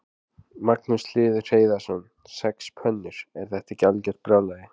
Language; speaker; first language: Icelandic; native; Icelandic